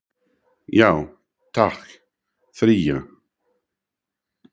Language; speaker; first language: Icelandic; non-native, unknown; English